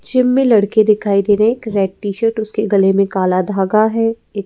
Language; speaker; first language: Hindi; native; Hindi